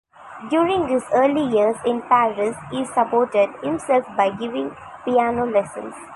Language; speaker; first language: English; non-native, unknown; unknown